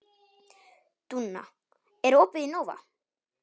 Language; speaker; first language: Icelandic; non-native, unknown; Polish